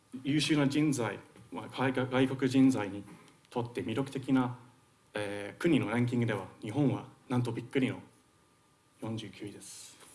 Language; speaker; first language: Japanese; non-native, fluent; Finnish